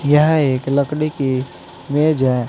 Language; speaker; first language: Hindi; native; Hindi